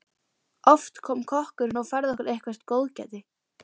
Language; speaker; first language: Icelandic; native; Icelandic